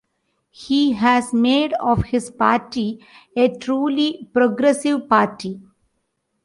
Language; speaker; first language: English; non-native, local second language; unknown